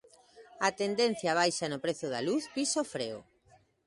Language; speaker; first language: Galician; native; Galician